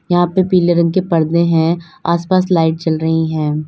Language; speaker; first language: Hindi; native; Hindi